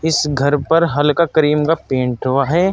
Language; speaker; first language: Hindi; native; Hindi